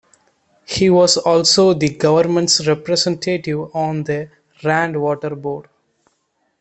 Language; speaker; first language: English; non-native, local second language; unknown